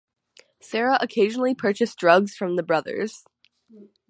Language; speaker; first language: English; native; English